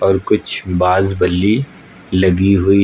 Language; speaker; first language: Hindi; native; Hindi